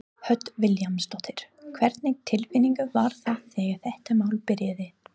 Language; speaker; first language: Icelandic; non-native, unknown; English